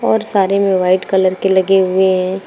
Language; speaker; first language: Hindi; native; Hindi